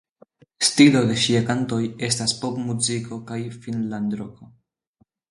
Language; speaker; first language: Esperanto; non-native, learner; Spanish